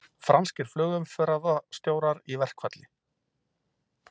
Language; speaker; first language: Icelandic; native; Icelandic